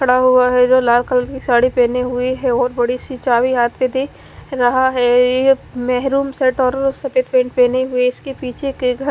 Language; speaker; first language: Hindi; native; Hindi